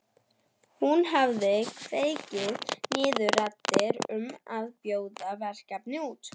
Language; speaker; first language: Icelandic; non-native, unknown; German